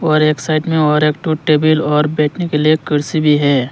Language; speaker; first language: Hindi; non-native, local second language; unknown